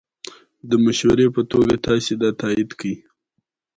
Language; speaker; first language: English; non-native, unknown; Pashto